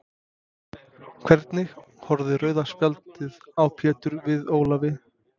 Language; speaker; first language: Icelandic; non-native, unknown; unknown